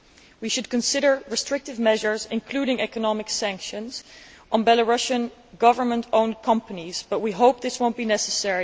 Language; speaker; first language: English; non-native, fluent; Dutch